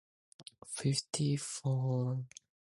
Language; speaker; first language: English; non-native, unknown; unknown